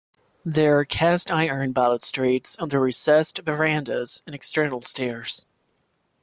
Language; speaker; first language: English; non-native, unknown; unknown